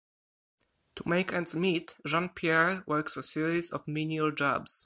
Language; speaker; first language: English; non-native, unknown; Polish